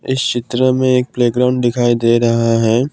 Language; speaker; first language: Hindi; non-native, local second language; Assamese